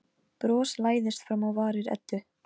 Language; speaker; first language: Icelandic; non-native, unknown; Polish